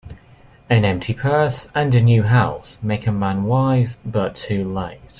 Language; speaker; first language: English; native; English